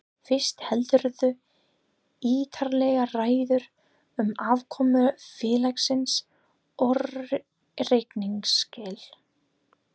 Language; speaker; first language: Icelandic; non-native, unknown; English